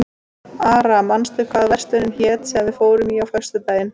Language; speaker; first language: Icelandic; native; Icelandic